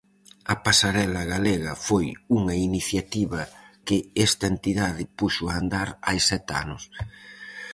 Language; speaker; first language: Galician; native; Galician